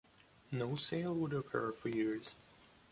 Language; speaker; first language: English; non-native, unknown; German